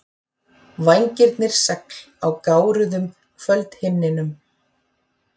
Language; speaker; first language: Icelandic; native; Icelandic